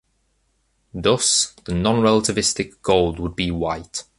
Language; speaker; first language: English; native; English